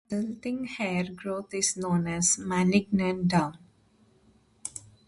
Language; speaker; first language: English; non-native, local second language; Telugu